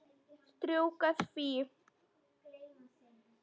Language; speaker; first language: Icelandic; non-native, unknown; Polish